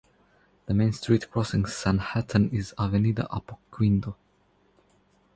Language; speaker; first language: English; non-native, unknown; Croatian